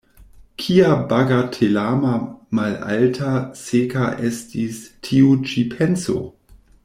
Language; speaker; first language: Esperanto; non-native, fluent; German